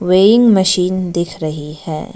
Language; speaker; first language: Hindi; non-native, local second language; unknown